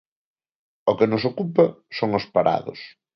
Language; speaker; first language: Galician; non-native, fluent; Spanish